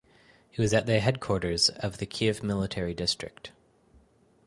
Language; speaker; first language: English; native; English